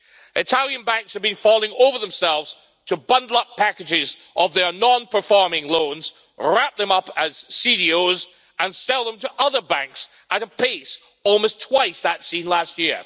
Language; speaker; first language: English; native; English